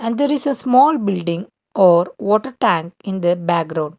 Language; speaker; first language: English; non-native, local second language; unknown